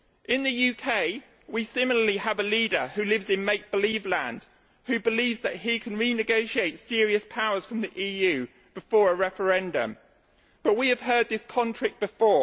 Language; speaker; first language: English; native; English